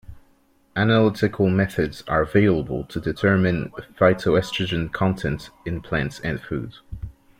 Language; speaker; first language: English; non-native, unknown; French